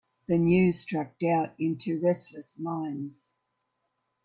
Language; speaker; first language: English; native; English